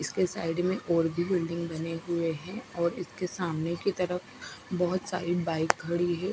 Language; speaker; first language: Hindi; non-native, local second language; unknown